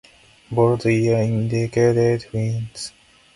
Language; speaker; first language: English; non-native, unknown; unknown